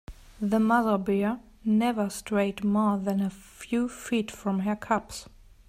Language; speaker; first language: English; non-native, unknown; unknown